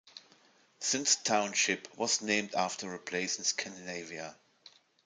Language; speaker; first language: English; non-native, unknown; German